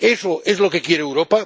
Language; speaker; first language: Spanish; non-native, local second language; Catalan